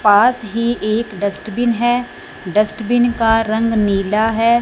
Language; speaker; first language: Hindi; non-native, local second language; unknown